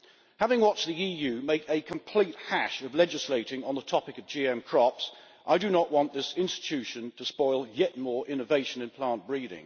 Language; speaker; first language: English; native; English